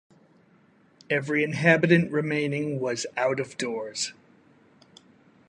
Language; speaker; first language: English; native; English